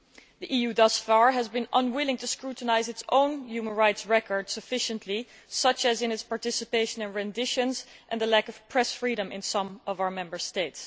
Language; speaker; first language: English; non-native, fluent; Dutch